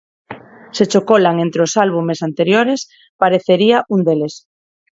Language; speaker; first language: Galician; non-native, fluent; Spanish